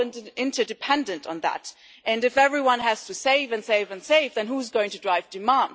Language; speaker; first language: English; non-native, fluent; German